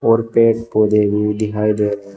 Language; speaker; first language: Hindi; native; Hindi